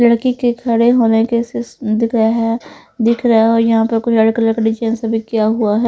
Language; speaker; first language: Hindi; non-native, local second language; Punjabi